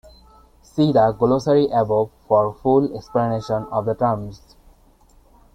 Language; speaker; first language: English; non-native, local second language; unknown